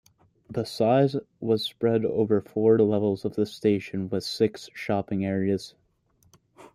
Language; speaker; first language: English; native; English